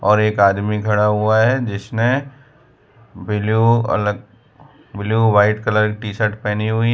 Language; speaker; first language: Hindi; non-native, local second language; Gujarati